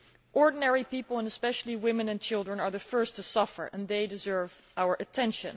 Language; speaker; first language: English; non-native, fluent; Dutch